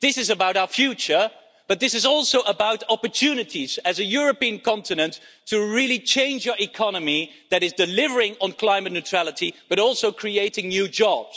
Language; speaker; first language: English; non-native, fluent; Dutch